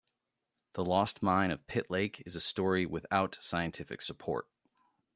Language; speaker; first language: English; native; English